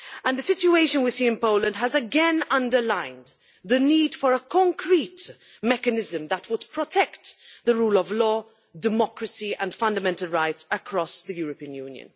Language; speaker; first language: English; non-native, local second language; Maltese